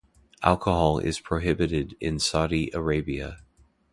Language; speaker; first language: English; native; English